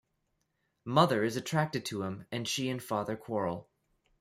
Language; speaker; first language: English; native; English